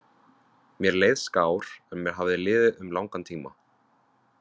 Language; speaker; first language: Icelandic; non-native, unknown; Vietnamese